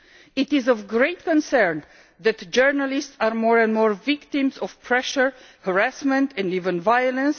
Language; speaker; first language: English; non-native, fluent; Romanian